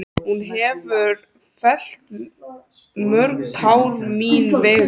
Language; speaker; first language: Icelandic; native; Icelandic